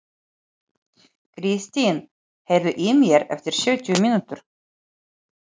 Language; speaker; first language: Icelandic; non-native, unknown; Ukrainian